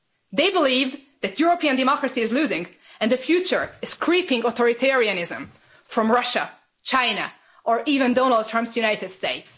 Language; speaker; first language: English; non-native, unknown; Hungarian